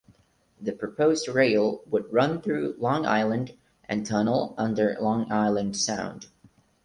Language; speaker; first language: English; non-native, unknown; Portuguese